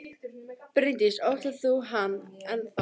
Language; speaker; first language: Icelandic; native; Icelandic